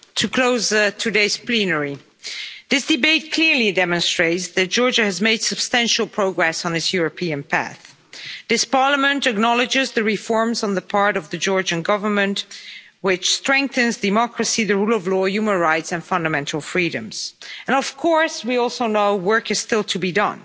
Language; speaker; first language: English; non-native, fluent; Dutch